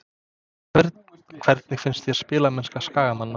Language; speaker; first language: Icelandic; non-native, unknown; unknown